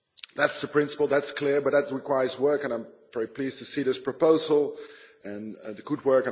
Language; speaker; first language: English; non-native, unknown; Dutch